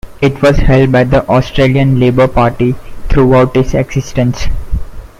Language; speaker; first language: English; non-native, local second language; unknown